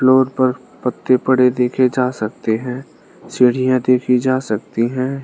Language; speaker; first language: Hindi; non-native, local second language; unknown